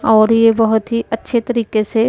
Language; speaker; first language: Hindi; non-native, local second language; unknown